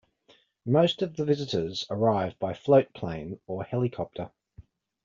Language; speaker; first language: English; native; English